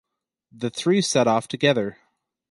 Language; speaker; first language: English; native; English